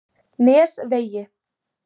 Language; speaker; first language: Icelandic; native; Icelandic